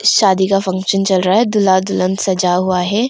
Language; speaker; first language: Hindi; non-native, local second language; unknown